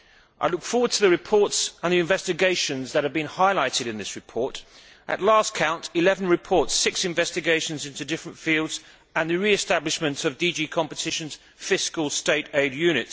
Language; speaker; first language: English; native; English